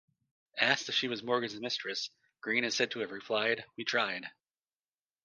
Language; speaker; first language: English; native; English